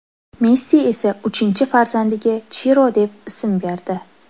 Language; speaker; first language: Uzbek; native; Uzbek